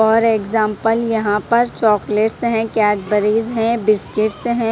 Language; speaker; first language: Hindi; non-native, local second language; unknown